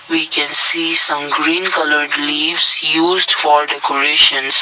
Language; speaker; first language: English; non-native, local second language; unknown